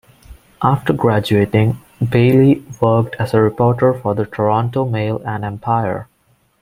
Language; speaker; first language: English; non-native, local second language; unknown